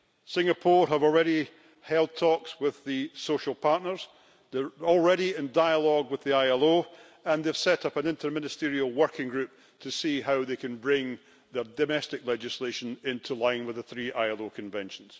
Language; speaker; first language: English; native; English